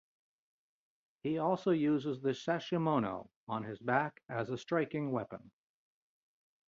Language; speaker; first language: English; native; English